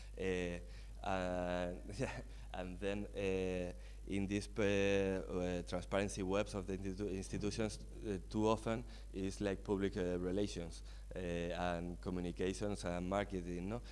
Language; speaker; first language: English; non-native, fluent; Spanish